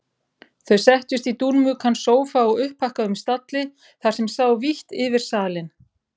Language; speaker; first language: Icelandic; native; Icelandic